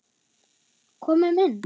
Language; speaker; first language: Icelandic; non-native, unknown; German